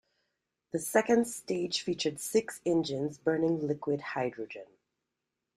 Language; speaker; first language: English; native; English